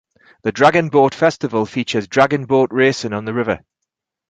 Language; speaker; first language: English; native; English